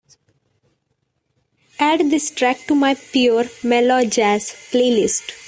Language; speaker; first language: English; non-native, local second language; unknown